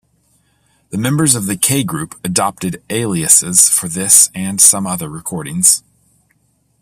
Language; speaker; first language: English; native; English